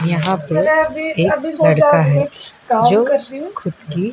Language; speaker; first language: Hindi; native; Hindi